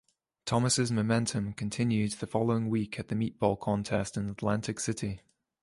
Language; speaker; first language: English; native; English